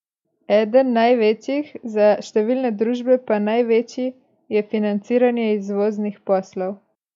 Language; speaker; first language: Slovenian; native; Slovenian